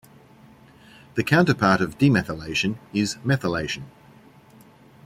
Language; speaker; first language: English; native; English